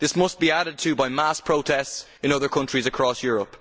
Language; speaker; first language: English; native; English